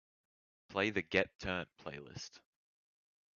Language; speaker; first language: English; native; English